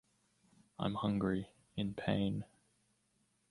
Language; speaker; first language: English; native; English